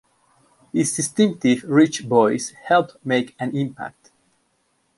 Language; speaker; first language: English; non-native, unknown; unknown